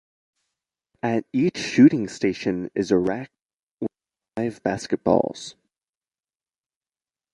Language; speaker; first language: English; native; English